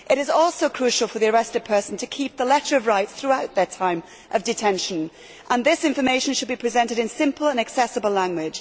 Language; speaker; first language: English; native; English